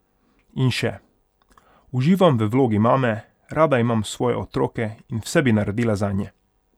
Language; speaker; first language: Slovenian; non-native, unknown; Hungarian